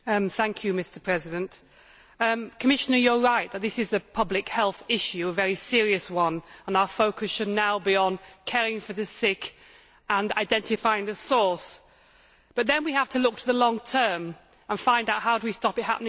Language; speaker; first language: English; native; English